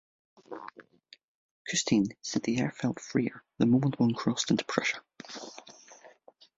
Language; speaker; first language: English; native; English